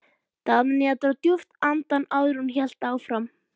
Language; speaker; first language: Icelandic; native; Icelandic